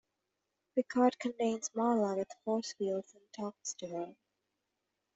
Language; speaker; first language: English; native; English